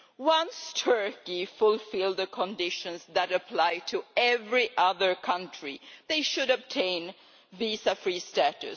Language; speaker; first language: English; non-native, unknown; Swedish